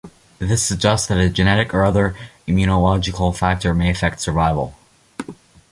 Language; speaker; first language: English; native; English